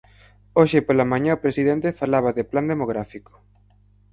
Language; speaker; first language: Galician; native; Galician